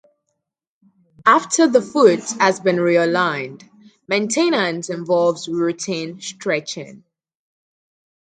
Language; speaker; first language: English; native; English